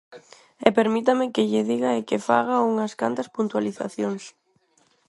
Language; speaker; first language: Galician; non-native, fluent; Spanish